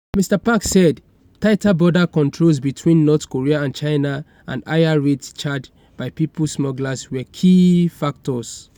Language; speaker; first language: English; non-native, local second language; Yoruba